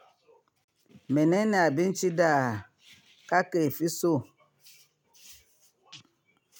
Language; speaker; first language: Hausa; non-native, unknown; Yoruba